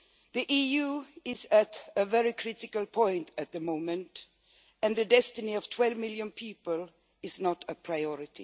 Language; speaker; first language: English; non-native, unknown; Swedish